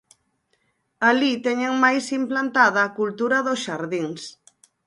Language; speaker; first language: Galician; native; Galician